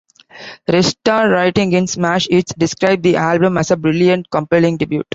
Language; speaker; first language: English; non-native, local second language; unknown